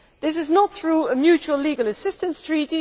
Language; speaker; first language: English; non-native, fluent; Dutch